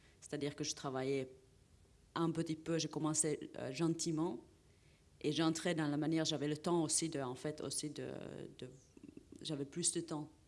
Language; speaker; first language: French; non-native, fluent; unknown